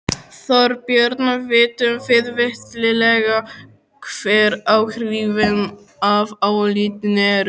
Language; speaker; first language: Icelandic; native; Icelandic